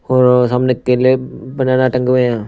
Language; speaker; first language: Hindi; non-native, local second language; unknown